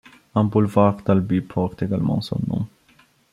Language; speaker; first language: French; non-native, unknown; Bulgarian